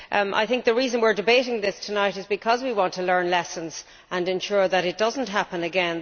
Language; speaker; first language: English; native; English